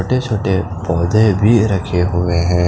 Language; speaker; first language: Hindi; non-native, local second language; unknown